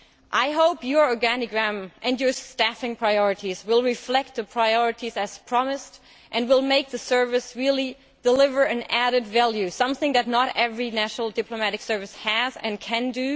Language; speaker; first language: English; native; English